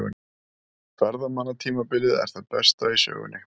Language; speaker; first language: Icelandic; native; Icelandic